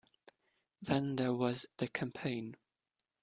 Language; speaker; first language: English; non-native, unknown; German